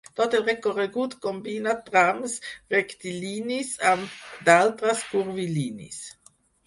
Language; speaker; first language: Catalan; non-native, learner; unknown